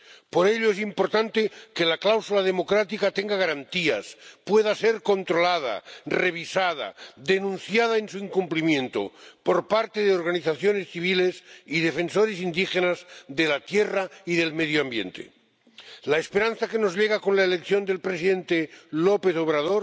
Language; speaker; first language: Spanish; non-native, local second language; Catalan